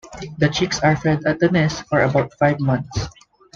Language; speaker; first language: English; non-native, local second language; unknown